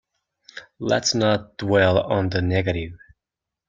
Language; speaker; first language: English; non-native, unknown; Mongolian